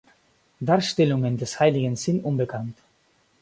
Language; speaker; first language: German; non-native, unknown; Basque